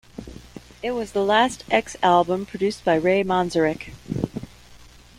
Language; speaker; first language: English; native; English